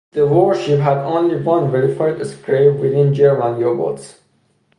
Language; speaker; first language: English; non-native, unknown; Persian